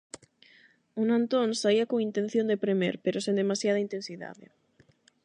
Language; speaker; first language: Galician; non-native, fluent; Spanish